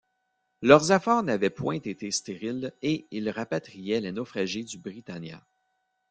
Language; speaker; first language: French; native; French